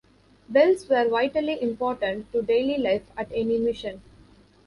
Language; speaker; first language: English; non-native, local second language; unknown